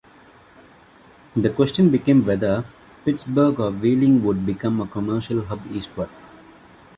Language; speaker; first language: English; non-native, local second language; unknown